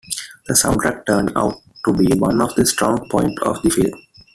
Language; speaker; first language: English; non-native, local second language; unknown